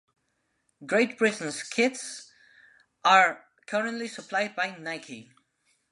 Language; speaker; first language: English; non-native, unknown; Spanish